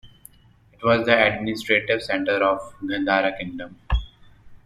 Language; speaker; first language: English; non-native, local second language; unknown